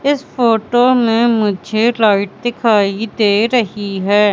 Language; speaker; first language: Hindi; native; Hindi